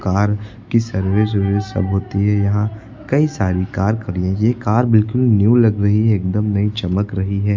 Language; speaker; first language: Hindi; native; Hindi